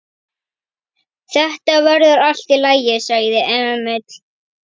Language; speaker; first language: Icelandic; native; Icelandic